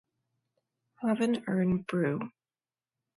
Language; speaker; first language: English; native; English